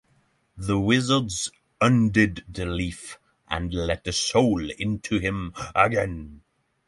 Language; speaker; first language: English; non-native, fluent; Norwegian